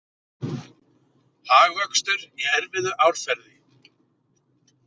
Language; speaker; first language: Icelandic; native; Icelandic